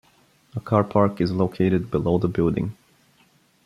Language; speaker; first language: English; non-native, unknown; Bulgarian